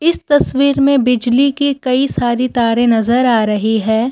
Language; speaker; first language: Hindi; non-native, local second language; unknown